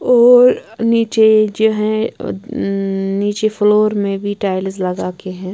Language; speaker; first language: Hindi; non-native, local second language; Punjabi